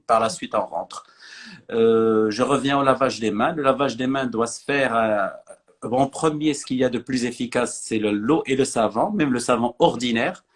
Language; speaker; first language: French; non-native, local second language; Arabic